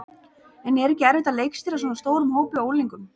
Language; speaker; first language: Icelandic; native; Icelandic